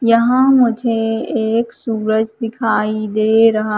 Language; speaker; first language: Hindi; native; Hindi